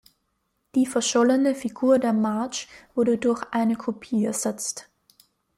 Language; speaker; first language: German; native; German